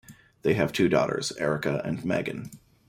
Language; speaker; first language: English; native; English